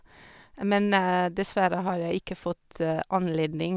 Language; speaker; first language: Norwegian; non-native, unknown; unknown